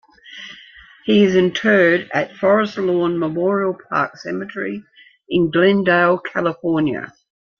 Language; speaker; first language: English; native; English